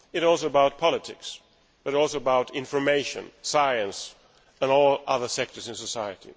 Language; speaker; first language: English; non-native, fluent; Swedish